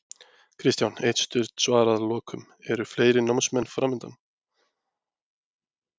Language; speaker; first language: Icelandic; native; Icelandic